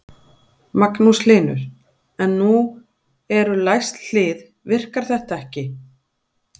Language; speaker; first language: Icelandic; native; Icelandic